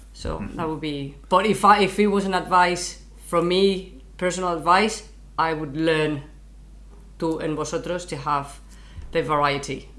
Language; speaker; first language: English; non-native, fluent; Spanish